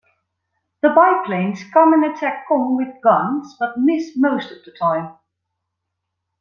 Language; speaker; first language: English; non-native, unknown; Dutch